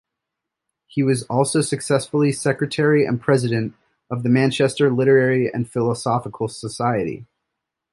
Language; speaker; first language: English; native; English